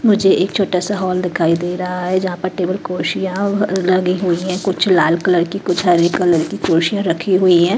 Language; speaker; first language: Hindi; native; Hindi